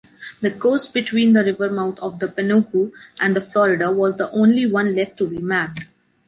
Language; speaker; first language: English; non-native, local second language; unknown